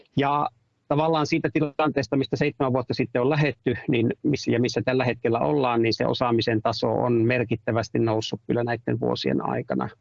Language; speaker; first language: Finnish; native; Finnish